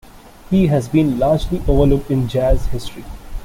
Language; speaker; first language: English; non-native, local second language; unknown